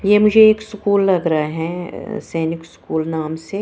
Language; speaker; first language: Hindi; non-native, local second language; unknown